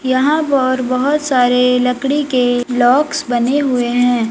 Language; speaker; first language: Hindi; native; Hindi